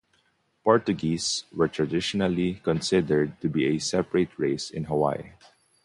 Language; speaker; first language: English; non-native, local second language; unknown